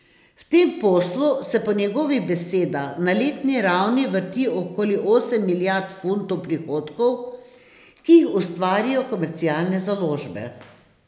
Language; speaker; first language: Slovenian; native; Slovenian